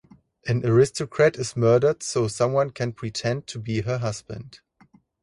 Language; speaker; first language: English; non-native, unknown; German